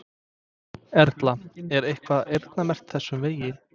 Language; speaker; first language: Icelandic; non-native, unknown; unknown